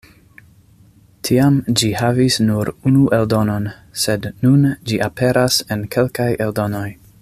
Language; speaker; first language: Esperanto; non-native, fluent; English